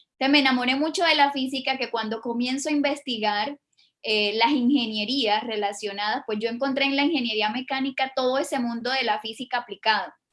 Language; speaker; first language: Spanish; native; Spanish